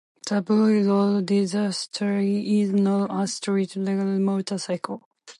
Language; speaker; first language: English; non-native, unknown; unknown